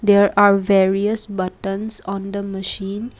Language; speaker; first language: English; non-native, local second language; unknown